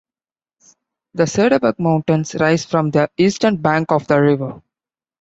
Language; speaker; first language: English; non-native, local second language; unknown